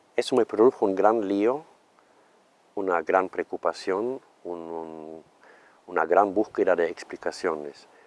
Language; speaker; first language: Spanish; non-native, fluent; German